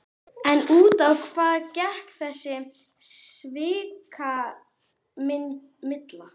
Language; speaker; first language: Icelandic; native; Icelandic